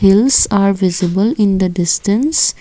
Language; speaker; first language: English; non-native, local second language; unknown